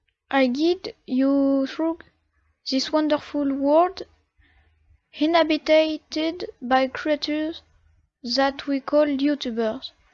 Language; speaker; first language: English; non-native, learner; French